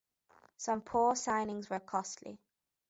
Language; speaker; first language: English; non-native, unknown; Hungarian